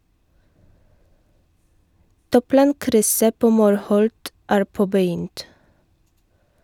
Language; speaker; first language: Norwegian; non-native, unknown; Polish